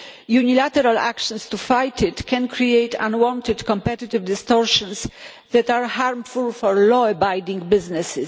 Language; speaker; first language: English; non-native, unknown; Polish